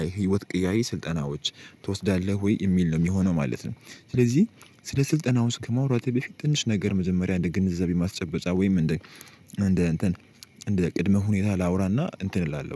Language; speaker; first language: Amharic; native; Amharic